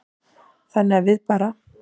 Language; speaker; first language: Icelandic; native; Icelandic